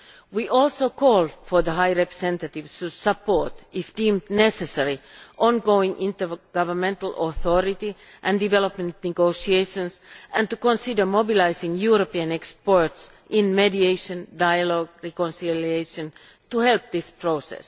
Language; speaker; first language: English; non-native, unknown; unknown